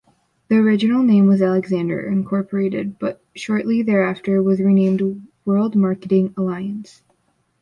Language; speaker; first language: English; native; English